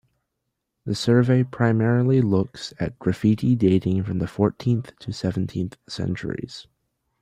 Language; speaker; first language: English; native; English